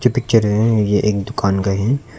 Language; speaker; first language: Hindi; non-native, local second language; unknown